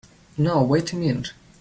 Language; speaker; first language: English; native; English